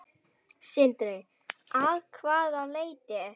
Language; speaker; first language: Icelandic; non-native, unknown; Indonesian